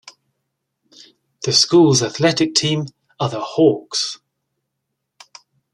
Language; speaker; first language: English; native; English